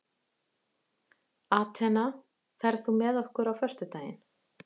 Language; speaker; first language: Icelandic; native; Icelandic